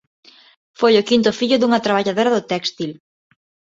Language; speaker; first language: Galician; non-native, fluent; Spanish